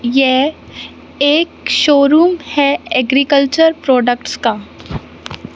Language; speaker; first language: Hindi; native; Hindi